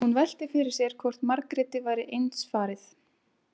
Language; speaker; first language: Icelandic; native; Icelandic